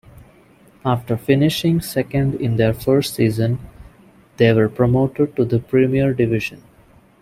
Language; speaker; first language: English; non-native, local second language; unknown